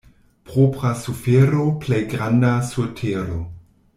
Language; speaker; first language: Esperanto; non-native, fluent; German